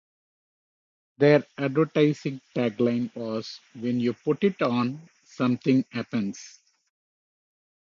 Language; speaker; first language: English; non-native, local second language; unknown